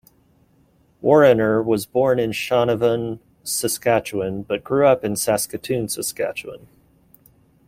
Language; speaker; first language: English; native; English